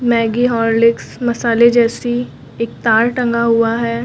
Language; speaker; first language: Hindi; native; Hindi